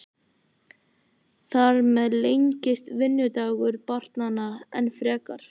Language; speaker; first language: Icelandic; native; Icelandic